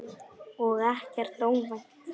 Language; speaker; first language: Icelandic; non-native, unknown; Polish